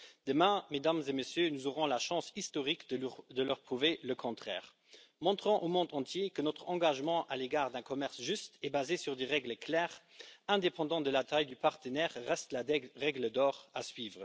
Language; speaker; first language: French; non-native, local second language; Luxembourgish